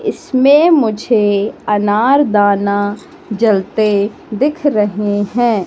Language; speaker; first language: Hindi; native; Hindi